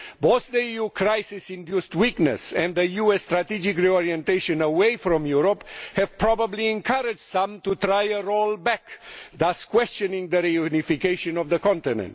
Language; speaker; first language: English; non-native, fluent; Romanian